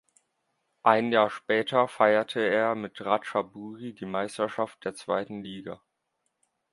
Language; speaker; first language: German; native; German